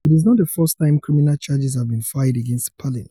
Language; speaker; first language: English; non-native, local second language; Yoruba